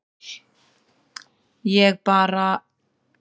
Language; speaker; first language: Icelandic; native; Icelandic